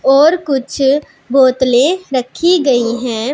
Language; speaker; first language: Hindi; non-native, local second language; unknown